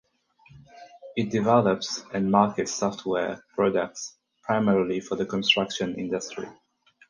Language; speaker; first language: English; non-native, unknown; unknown